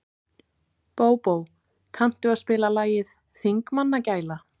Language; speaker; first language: Icelandic; native; Icelandic